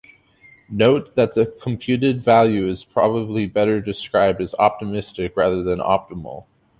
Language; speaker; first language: English; native; English